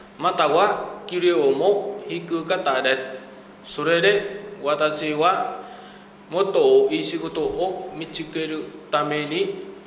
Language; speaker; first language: Japanese; non-native, learner; Vietnamese